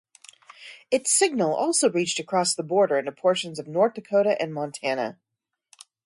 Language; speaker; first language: English; native; English